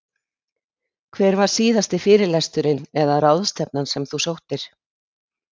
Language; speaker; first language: Icelandic; native; Icelandic